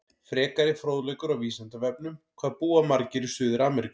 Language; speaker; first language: Icelandic; native; Icelandic